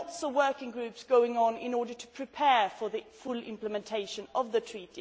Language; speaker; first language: English; non-native, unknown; Swedish